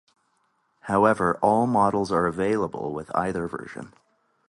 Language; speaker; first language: English; native; English